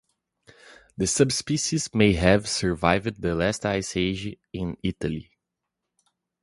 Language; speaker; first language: English; non-native, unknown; Portuguese